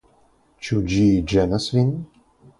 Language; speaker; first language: Esperanto; non-native, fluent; Russian